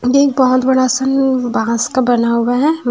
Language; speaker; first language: Hindi; non-native, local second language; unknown